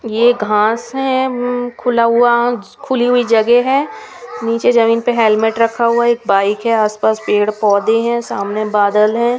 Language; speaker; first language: Hindi; non-native, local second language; Punjabi